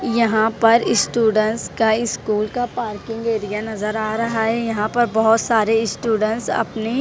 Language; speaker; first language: Hindi; non-native, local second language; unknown